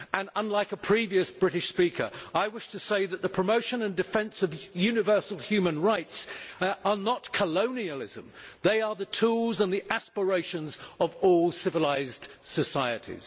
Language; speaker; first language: English; native; English